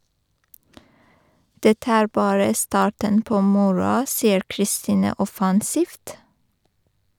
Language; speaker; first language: Norwegian; non-native, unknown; Persian